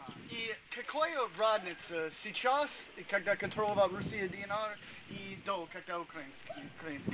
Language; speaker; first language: Russian; non-native, learner; English